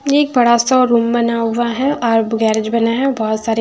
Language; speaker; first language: Hindi; non-native, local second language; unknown